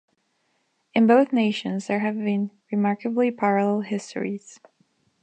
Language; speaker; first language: English; non-native, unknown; Spanish